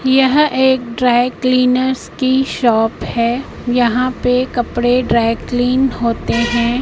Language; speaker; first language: Hindi; native; Hindi